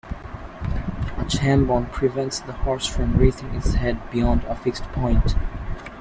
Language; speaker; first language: English; native; English